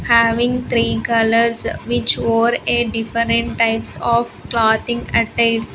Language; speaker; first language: English; non-native, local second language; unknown